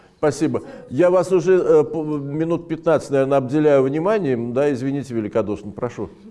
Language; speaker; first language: Russian; native; Russian